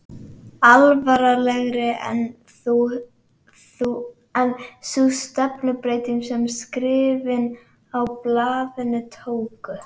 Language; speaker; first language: Icelandic; native; Icelandic